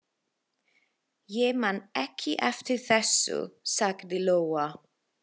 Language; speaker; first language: Icelandic; non-native, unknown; Italian